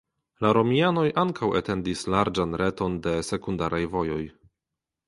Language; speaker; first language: Esperanto; non-native, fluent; Polish